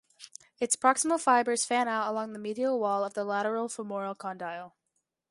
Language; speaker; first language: English; native; English